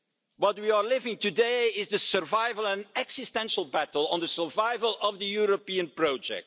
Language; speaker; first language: English; non-native, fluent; Dutch